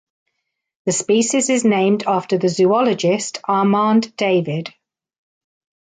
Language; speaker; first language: English; native; English